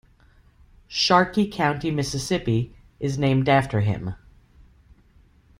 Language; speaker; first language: English; native; English